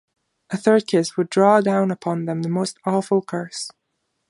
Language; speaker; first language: English; non-native, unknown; German